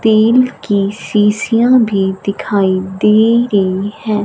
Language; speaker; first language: Hindi; non-native, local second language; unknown